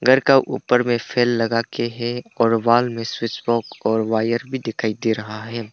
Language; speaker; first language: Hindi; non-native, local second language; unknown